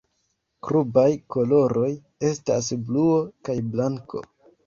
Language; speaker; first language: Esperanto; non-native, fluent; Kinyarwanda